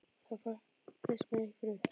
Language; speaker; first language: Icelandic; native; Icelandic